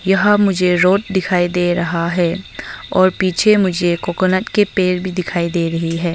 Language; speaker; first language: Hindi; non-native, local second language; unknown